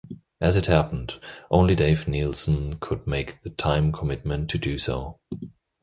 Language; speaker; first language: English; non-native, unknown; German